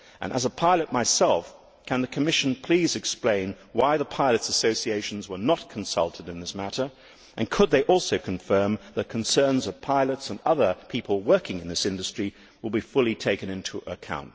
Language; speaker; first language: English; native; English